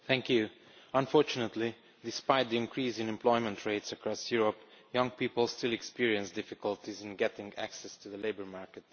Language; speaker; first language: English; non-native, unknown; Romanian